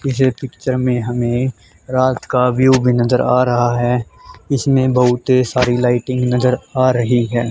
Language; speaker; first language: Hindi; native; Hindi